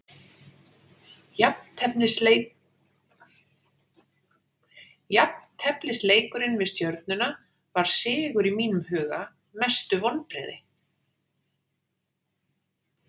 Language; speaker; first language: Icelandic; native; Icelandic